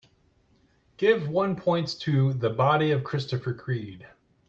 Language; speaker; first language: English; native; English